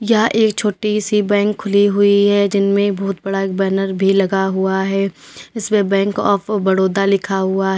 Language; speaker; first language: Hindi; native; Hindi